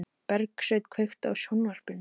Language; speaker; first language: Icelandic; native; Icelandic